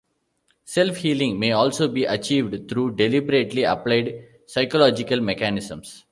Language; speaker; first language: English; non-native, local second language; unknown